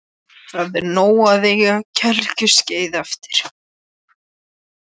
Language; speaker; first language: Icelandic; non-native, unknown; Polish